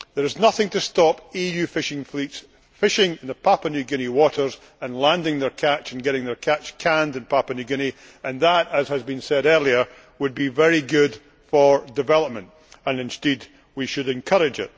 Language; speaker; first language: English; native; English